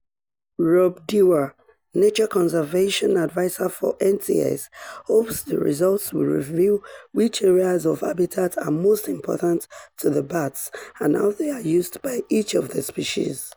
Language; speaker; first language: English; non-native, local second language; Yoruba